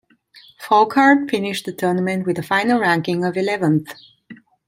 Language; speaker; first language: English; non-native, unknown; Italian